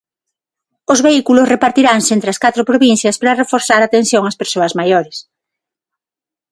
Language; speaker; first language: Galician; non-native, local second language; Spanish